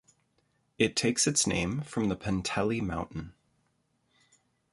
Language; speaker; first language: English; native; English